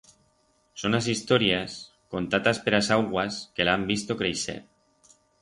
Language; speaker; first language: Aragonese; non-native, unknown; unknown